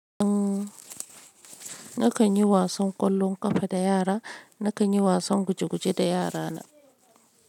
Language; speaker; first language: Hausa; non-native, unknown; Yoruba